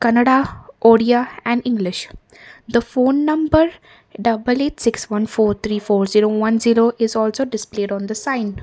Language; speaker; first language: English; non-native, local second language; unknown